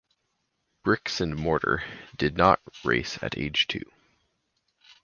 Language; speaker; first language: English; native; English